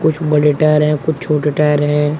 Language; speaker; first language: Hindi; native; Hindi